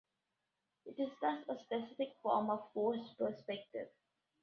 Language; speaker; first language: English; non-native, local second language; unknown